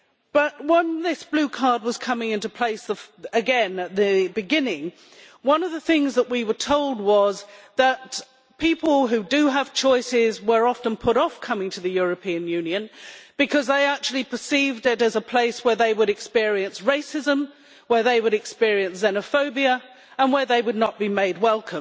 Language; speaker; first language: English; native; English